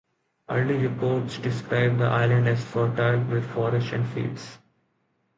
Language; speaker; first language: English; non-native, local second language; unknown